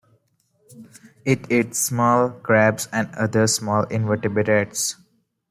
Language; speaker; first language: English; non-native, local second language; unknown